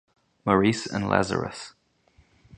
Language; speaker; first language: English; native; English